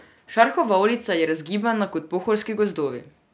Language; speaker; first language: Slovenian; non-native, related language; Serbian